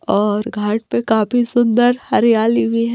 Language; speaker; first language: Hindi; non-native, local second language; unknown